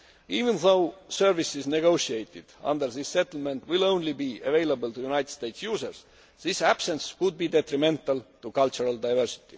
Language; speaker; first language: English; non-native, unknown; Estonian